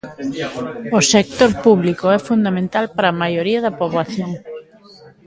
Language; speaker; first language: Galician; native; Galician